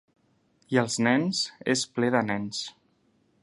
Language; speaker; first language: Catalan; native; Catalan